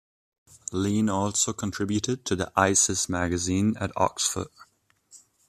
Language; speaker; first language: English; non-native, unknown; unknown